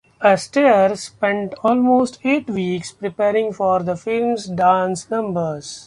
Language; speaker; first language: English; non-native, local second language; Marathi